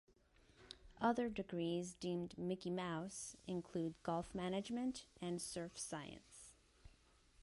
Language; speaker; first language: English; native; English